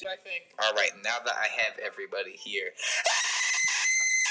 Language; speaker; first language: Icelandic; native; Icelandic